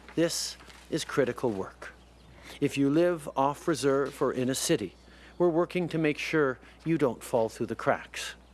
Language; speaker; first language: English; early bilingual, other home language; French